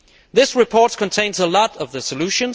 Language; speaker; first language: English; non-native, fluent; Danish